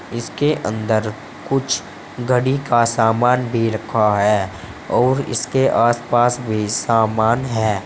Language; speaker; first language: Hindi; native; Hindi